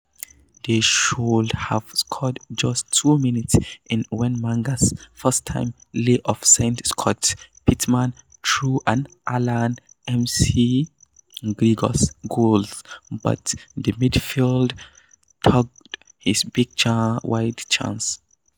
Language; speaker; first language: English; non-native, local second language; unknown